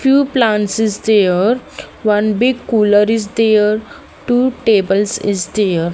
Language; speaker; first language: English; non-native, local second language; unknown